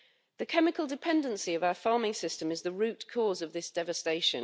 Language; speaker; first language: English; native; English